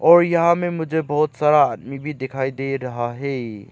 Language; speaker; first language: Hindi; non-native, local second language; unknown